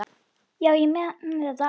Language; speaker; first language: Icelandic; native; Icelandic